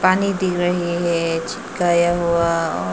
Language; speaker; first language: Hindi; non-native, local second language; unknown